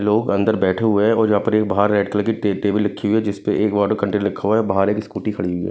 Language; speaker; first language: Hindi; non-native, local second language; Punjabi